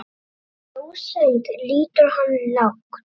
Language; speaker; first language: Icelandic; native; Icelandic